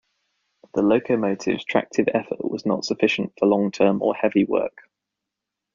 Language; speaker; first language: English; native; English